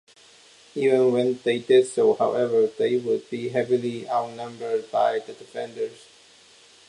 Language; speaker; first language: English; non-native, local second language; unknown